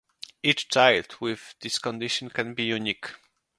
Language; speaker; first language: English; non-native, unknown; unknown